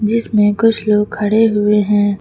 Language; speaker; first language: Hindi; native; Hindi